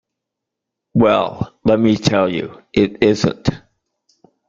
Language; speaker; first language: English; native; English